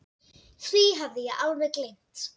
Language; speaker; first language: Icelandic; non-native, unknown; Dutch